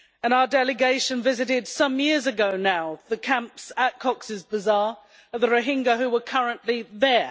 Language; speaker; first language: English; native; English